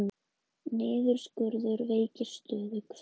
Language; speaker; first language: Icelandic; native; Icelandic